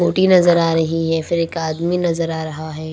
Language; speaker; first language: Hindi; native; Hindi